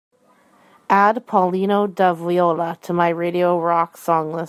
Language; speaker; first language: English; native; English